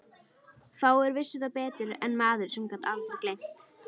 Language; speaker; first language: Icelandic; native; Icelandic